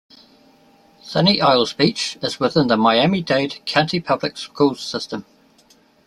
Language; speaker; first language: English; native; English